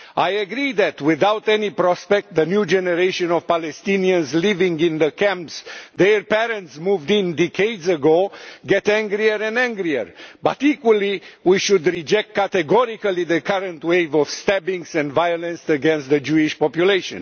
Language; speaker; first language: English; non-native, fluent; Romanian